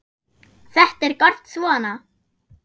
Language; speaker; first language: Icelandic; non-native, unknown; German